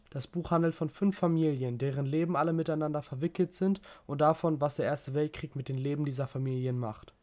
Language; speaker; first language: German; native; German